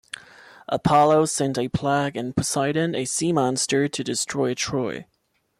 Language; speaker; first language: English; non-native, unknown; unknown